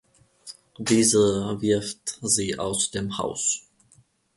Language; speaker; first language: German; non-native, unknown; Finnish